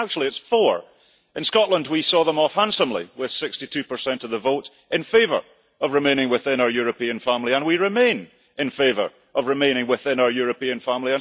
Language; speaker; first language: English; early bilingual, heritage; English